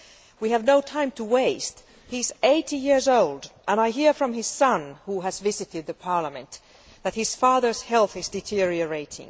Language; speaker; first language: English; native; English